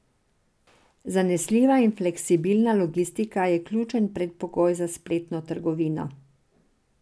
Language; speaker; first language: Slovenian; non-native, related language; Serbian